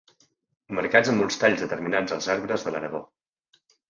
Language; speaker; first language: Catalan; native; Catalan